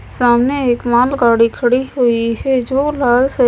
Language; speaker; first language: Hindi; non-native, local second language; Punjabi